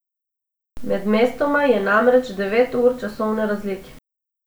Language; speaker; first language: Slovenian; non-native, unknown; Macedonian